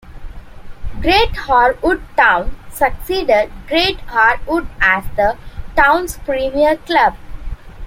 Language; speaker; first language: English; non-native, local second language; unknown